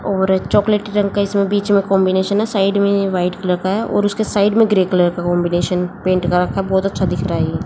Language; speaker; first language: Hindi; native; Hindi